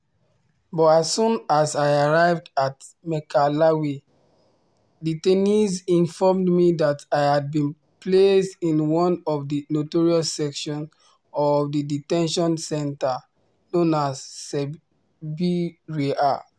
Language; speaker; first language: English; non-native, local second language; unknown